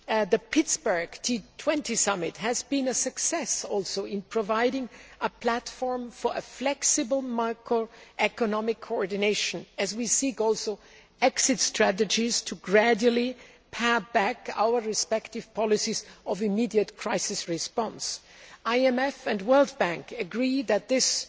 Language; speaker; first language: English; non-native, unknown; German